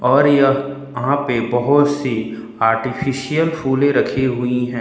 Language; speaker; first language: Hindi; native; Hindi